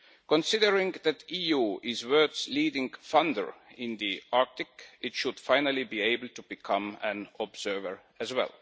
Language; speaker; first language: English; non-native, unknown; Estonian